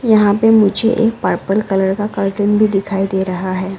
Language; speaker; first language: Hindi; non-native, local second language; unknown